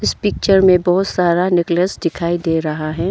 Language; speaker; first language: Hindi; non-native, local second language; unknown